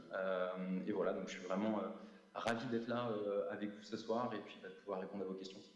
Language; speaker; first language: French; native; French